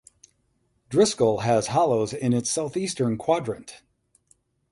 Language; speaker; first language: English; native; English